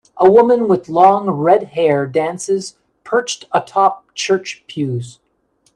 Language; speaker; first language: English; native; English